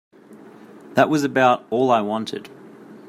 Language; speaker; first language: English; native; English